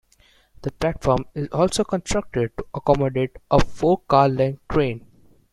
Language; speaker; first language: English; non-native, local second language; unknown